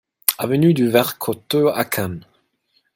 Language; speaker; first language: French; non-native, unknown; German